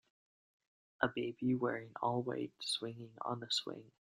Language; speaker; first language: English; native; English